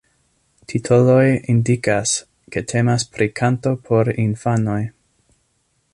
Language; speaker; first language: Esperanto; non-native, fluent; English